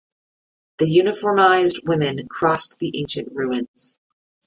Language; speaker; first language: English; native; English